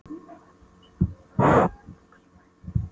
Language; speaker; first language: Icelandic; non-native, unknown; Polish